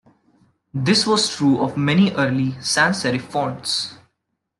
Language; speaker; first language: English; non-native, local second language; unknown